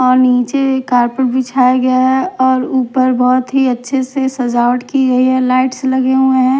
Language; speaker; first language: Hindi; non-native, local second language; Punjabi